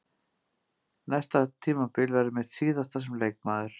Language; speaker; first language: Icelandic; native; Icelandic